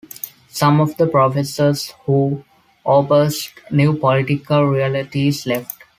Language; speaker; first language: English; non-native, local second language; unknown